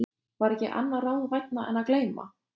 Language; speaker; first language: Icelandic; non-native, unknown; Lithuanian